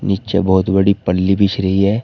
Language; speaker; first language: Hindi; native; Hindi